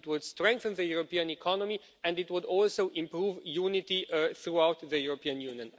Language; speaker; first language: English; non-native, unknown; Romanian